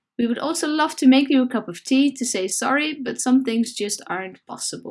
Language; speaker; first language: English; non-native, fluent; Dutch